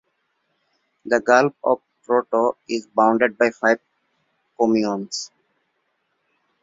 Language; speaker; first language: English; non-native, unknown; Bangla